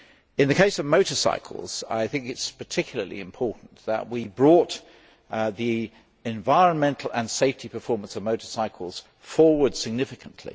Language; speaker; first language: English; native; English